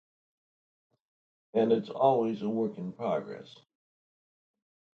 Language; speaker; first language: English; native; English